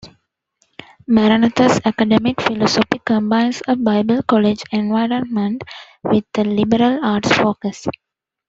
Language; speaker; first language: English; non-native, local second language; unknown